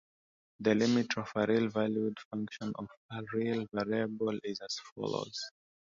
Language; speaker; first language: English; non-native, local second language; Swahili